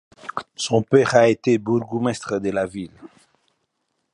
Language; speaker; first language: French; non-native, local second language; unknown